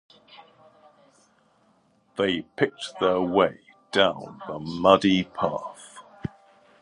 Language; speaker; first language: English; native; English